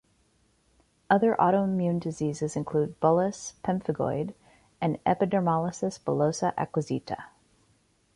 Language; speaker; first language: English; native; English